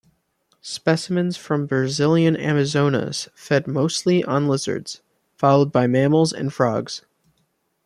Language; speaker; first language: English; native; English